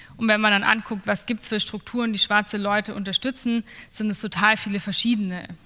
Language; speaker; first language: German; native; German